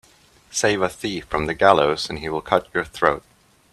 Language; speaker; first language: English; native; English